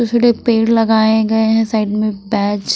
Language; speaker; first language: Hindi; non-native, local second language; Punjabi